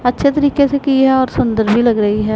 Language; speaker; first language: Hindi; non-native, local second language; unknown